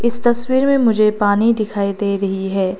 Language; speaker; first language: Hindi; non-native, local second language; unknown